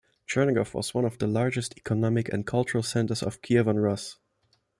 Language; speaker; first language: English; non-native, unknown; German